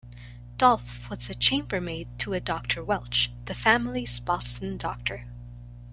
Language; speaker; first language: English; non-native, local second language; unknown